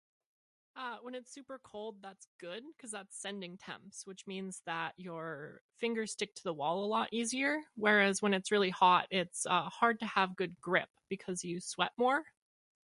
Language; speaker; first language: English; native; English